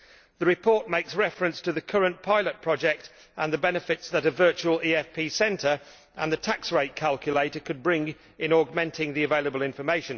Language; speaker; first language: English; native; English